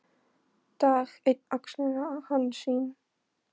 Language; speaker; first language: Icelandic; non-native, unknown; Polish